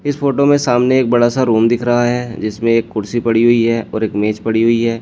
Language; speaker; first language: Hindi; native; Hindi